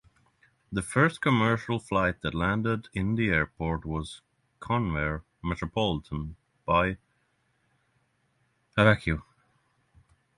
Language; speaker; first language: English; non-native, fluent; Norwegian